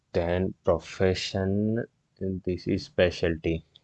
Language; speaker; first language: English; non-native, local second language; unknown